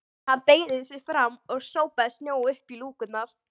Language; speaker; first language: Icelandic; native; Icelandic